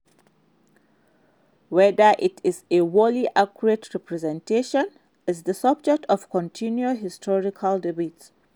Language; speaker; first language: English; non-native, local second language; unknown